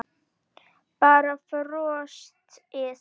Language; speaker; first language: Icelandic; native; Icelandic